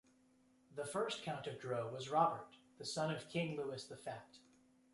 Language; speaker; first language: English; native; English